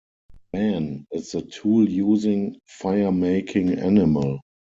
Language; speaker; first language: English; non-native, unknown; German